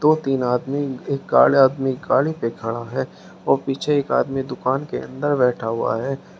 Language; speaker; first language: Hindi; native; Hindi